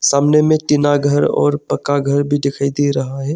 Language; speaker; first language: Hindi; non-native, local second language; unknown